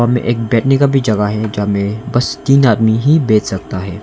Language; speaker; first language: Hindi; non-native, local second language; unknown